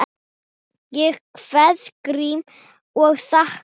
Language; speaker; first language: Icelandic; non-native, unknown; Thai